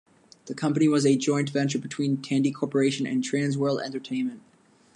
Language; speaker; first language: English; native; English